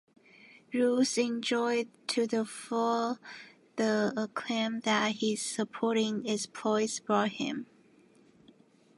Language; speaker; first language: English; non-native, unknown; Japanese